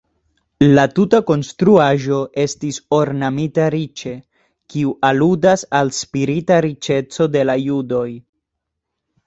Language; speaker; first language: Esperanto; non-native, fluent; Spanish